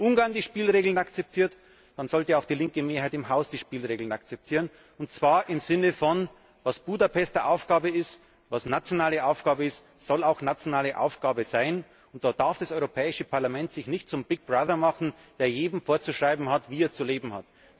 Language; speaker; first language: German; native; German